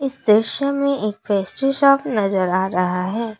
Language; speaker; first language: Hindi; non-native, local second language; Assamese